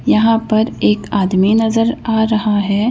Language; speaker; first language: Hindi; native; Hindi